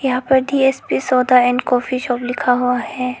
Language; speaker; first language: Hindi; non-native, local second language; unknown